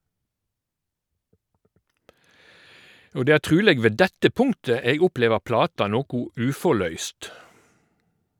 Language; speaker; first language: Norwegian; native; Norwegian